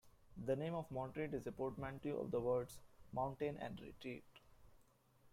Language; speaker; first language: English; non-native, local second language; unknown